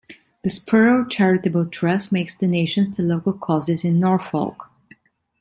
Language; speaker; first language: English; non-native, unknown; Italian